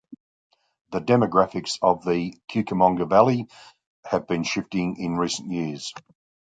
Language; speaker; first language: English; native; English